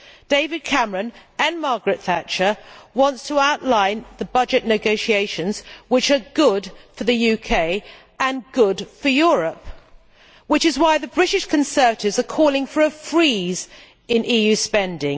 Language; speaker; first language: English; native; English